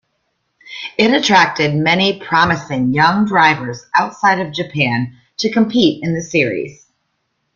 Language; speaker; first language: English; native; English